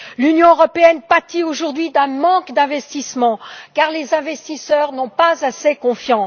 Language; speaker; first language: French; native; French